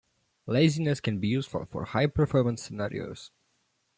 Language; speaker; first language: English; non-native, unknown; Polish